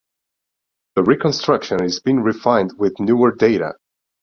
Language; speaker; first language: English; non-native, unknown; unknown